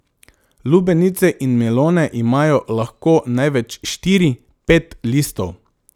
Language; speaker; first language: Slovenian; non-native, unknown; Macedonian